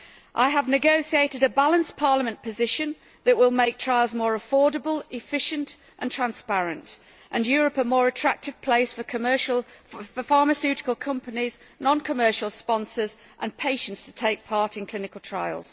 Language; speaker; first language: English; native; English